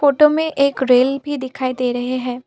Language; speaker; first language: Hindi; non-native, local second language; Assamese